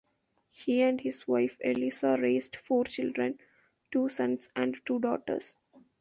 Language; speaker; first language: English; non-native, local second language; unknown